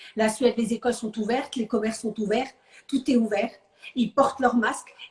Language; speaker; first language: French; non-native, local second language; Arabic